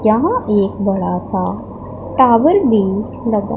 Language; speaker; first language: Hindi; non-native, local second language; Punjabi